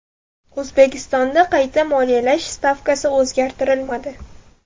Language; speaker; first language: Uzbek; non-native, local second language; Russian